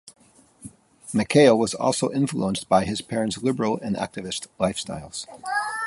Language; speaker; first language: English; native; English